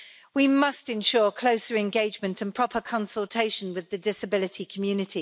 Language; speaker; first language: English; native; English